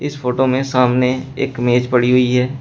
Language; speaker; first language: Hindi; native; Hindi